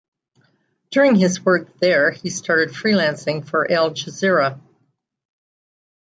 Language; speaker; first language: English; native; English